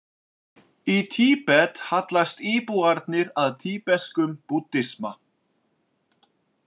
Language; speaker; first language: Icelandic; native; Icelandic